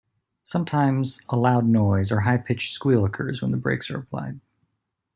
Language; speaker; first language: English; native; English